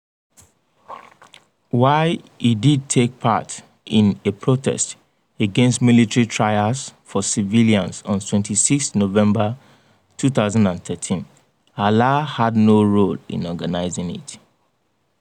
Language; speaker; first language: English; non-native, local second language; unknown